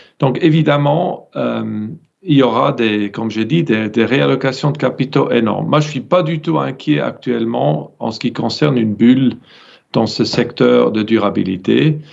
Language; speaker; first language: French; non-native, fluent; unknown